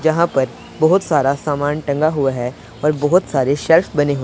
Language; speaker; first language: Hindi; non-native, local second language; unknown